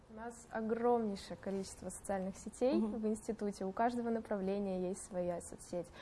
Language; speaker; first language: Russian; native; Russian